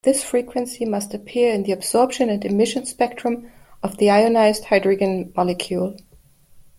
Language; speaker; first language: English; non-native, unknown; German